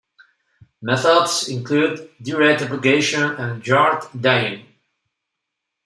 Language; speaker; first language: English; non-native, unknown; Spanish